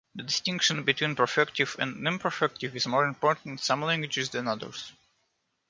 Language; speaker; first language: English; non-native, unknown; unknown